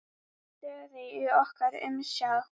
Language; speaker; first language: Icelandic; native; Icelandic